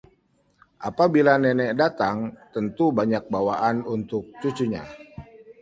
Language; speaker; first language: Indonesian; native; Indonesian